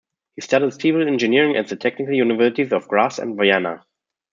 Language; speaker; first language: English; non-native, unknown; German